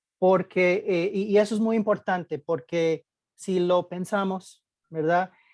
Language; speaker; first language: Spanish; early bilingual, heritage; Spanish